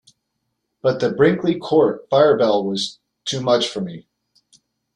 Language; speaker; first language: English; native; English